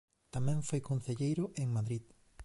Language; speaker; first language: Galician; native; Galician